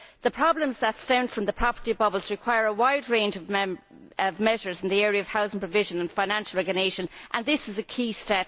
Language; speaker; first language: English; native; English